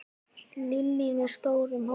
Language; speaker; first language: Icelandic; native; Icelandic